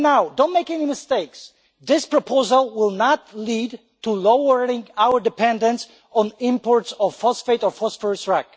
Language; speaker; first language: English; non-native, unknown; Polish